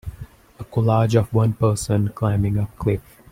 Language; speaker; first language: English; non-native, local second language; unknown